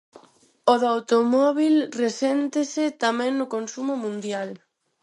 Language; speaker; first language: Galician; non-native, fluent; Spanish